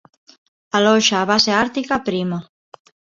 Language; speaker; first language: Galician; non-native, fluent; Spanish